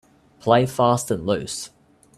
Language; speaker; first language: English; native; English